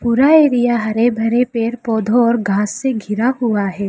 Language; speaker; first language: Hindi; non-native, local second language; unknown